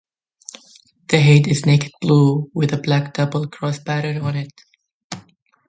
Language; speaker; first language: English; native; English